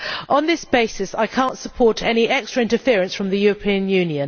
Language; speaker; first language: English; native; English